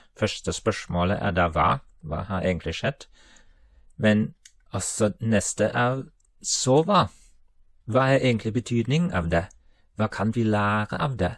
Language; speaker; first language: Norwegian; non-native, related language; German